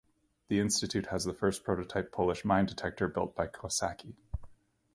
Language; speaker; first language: English; native; English